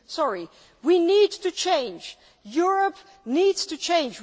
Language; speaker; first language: English; non-native, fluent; Dutch